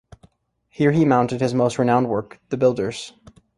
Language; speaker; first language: English; native; English